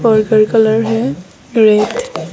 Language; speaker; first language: Hindi; non-native, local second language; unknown